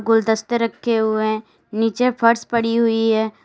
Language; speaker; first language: Hindi; native; Hindi